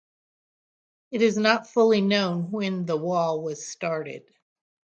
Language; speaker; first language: English; native; English